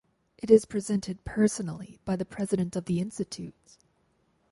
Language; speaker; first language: English; native; English